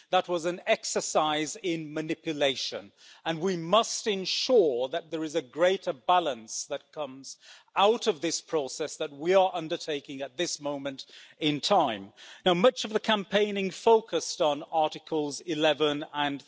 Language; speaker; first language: English; native; English